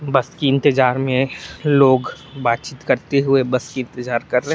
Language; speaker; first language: Hindi; non-native, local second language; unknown